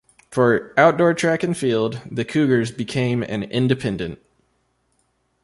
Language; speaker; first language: English; native; English